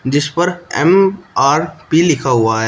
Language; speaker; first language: Hindi; native; Hindi